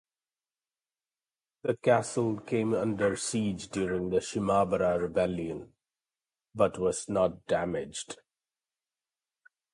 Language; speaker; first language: English; non-native, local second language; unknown